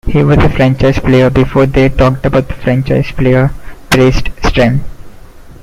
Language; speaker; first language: English; non-native, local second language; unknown